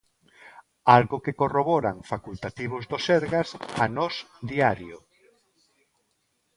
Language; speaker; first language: Galician; non-native, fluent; Spanish